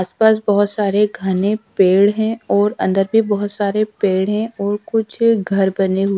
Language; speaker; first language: Hindi; native; Hindi